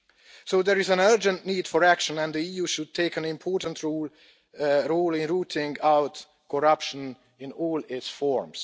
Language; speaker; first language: English; non-native, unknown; Hungarian